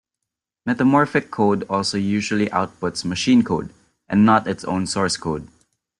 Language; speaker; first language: English; non-native, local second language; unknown